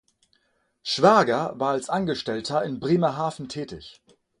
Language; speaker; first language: German; non-native, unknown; French